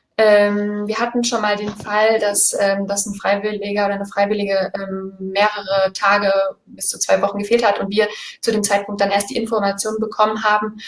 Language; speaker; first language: German; native; German